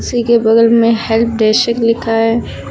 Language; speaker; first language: Hindi; native; Hindi